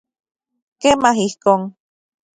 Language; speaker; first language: Central Puebla Nahuatl; native; Central Puebla Nahuatl